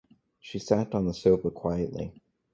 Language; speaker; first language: English; native; English